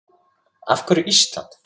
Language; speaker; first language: Icelandic; native; Icelandic